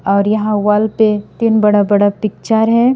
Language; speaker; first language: Hindi; non-native, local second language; Assamese